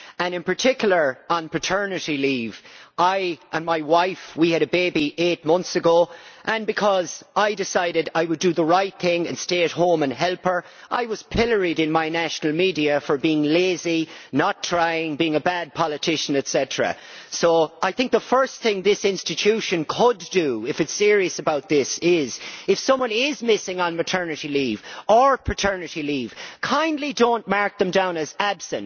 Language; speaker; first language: English; native; English